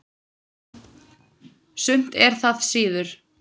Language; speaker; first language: Icelandic; native; Icelandic